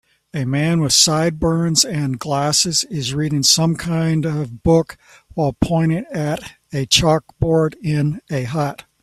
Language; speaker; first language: English; native; English